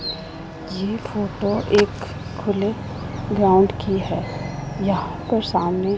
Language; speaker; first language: Hindi; non-native, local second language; Punjabi